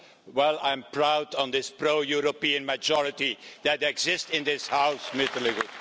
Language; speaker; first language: English; non-native, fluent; Dutch